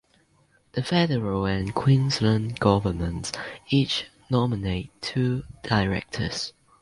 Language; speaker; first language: English; non-native, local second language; Cantonese